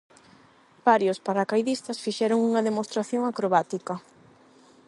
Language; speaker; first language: Galician; non-native, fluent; Spanish